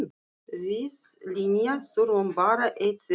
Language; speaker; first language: Icelandic; non-native, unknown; Russian